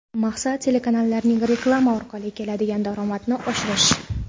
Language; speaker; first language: Uzbek; non-native, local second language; Kara-Kalpak